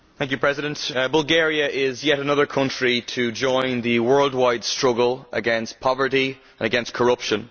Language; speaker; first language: English; native; English